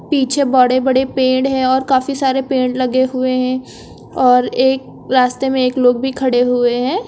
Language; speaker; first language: Hindi; native; Hindi